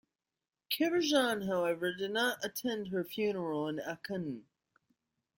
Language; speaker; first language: English; native; English